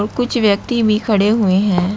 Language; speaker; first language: Hindi; native; Hindi